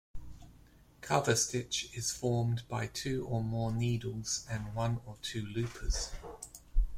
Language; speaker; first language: English; native; English